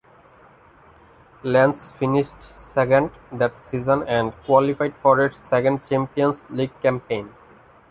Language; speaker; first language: English; non-native, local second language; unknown